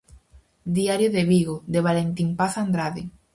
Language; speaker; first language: Galician; native; Galician